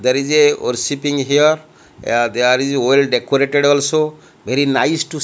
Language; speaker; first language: English; non-native, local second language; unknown